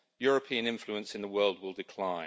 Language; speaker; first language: English; native; English